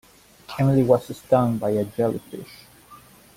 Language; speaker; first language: English; native; English